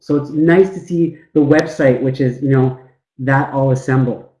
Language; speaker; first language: English; native; English